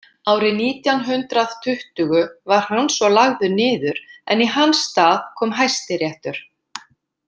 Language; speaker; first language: Icelandic; native; Icelandic